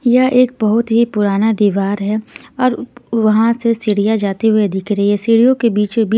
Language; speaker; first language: Hindi; non-native, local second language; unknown